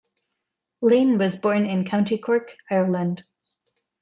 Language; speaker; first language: English; non-native, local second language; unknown